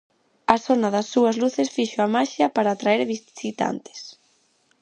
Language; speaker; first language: Galician; native; Galician